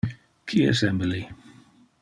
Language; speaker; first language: Interlingua; non-native, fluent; Dutch